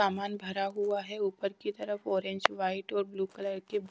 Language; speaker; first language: Hindi; non-native, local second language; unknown